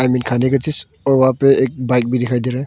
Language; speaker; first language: Hindi; non-native, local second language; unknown